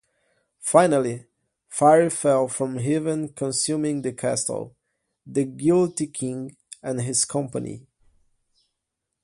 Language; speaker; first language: English; non-native, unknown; Portuguese